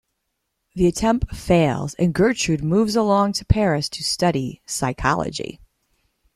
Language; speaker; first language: English; native; English